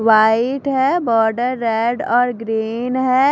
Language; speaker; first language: Hindi; non-native, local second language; Punjabi